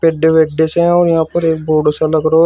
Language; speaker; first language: Hindi; native; Hindi